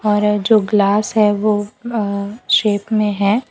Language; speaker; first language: Hindi; non-native, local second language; Gujarati